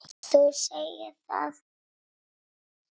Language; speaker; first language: Icelandic; non-native, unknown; Italian